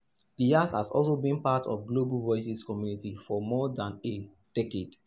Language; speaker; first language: English; non-native, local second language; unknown